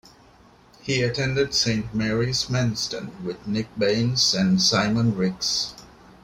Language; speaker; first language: English; non-native, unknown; Divehi